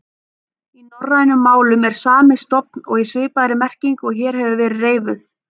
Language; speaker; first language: Icelandic; native; Icelandic